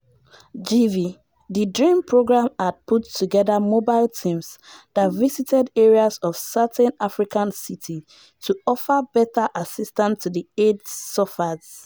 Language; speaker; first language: English; non-native, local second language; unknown